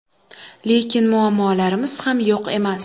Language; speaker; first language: Uzbek; native; Uzbek